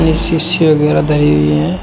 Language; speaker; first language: Hindi; native; Hindi